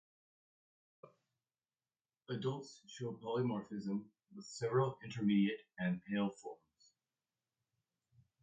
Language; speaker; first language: English; native; English